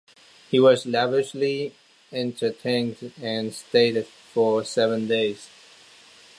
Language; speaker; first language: English; non-native, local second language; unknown